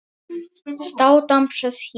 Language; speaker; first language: Icelandic; non-native, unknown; Polish